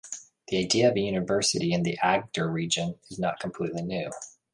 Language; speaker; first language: English; native; English